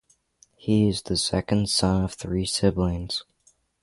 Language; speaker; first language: English; native; English